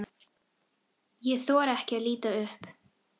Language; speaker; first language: Icelandic; non-native, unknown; Filipino